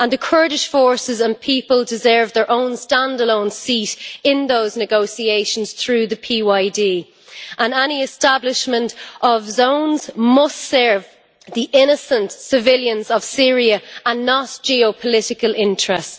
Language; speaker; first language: English; native; English